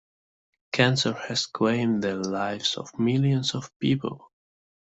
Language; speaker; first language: English; non-native, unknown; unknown